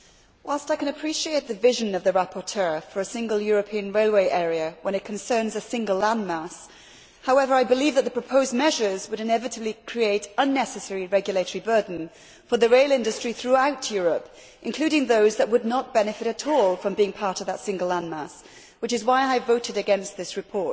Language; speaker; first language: English; native; English